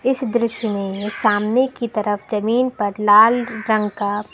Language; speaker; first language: Hindi; native; Hindi